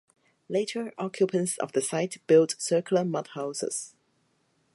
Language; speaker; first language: English; non-native, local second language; Cantonese